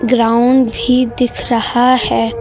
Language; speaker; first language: Hindi; native; Hindi